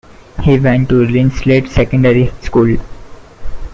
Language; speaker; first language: English; non-native, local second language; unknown